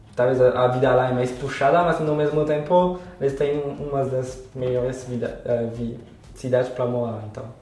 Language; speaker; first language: Portuguese; non-native, fluent; French